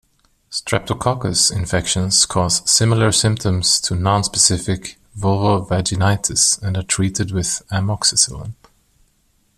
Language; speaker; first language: English; non-native, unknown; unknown